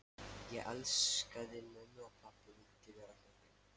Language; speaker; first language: Icelandic; non-native, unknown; Lithuanian